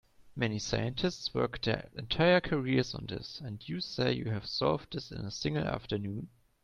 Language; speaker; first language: English; non-native, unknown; German